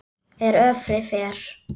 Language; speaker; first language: Icelandic; native; Icelandic